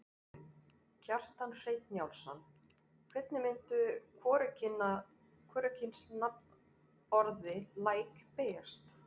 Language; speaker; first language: Icelandic; non-native, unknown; French